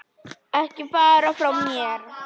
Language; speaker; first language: Icelandic; non-native, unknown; Polish